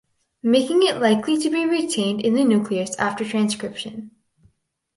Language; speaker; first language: English; native; English